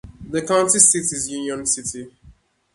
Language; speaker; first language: English; non-native, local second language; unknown